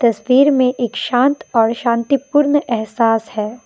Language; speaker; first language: Hindi; non-native, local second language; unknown